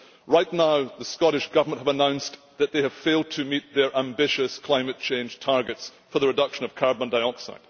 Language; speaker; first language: English; native; English